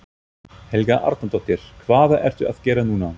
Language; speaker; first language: Icelandic; non-native, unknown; German